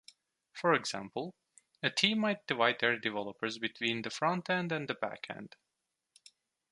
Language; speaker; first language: English; non-native, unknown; Turkish